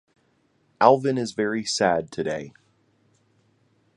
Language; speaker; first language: English; native; English